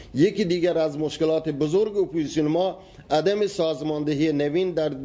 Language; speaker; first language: Persian; non-native, local second language; Baluchi